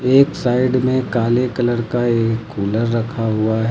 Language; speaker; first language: Hindi; native; Hindi